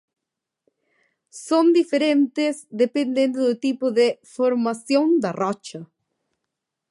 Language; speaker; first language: Galician; native; Galician